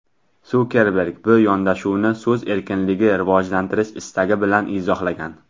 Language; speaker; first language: Uzbek; non-native, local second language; Tajik